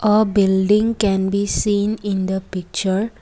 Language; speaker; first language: English; non-native, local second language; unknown